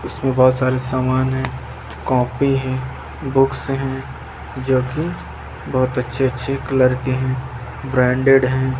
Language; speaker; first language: Hindi; native; Hindi